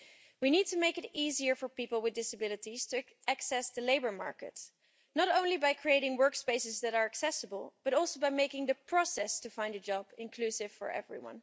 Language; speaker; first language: English; non-native, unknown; Dutch